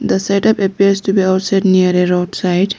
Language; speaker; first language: English; non-native, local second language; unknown